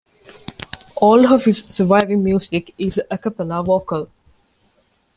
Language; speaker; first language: English; non-native, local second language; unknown